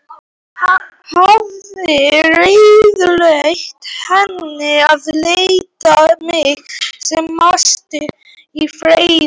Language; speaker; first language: Icelandic; non-native, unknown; Polish